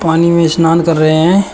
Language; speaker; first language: Hindi; native; Hindi